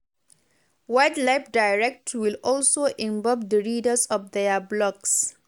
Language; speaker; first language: English; non-native, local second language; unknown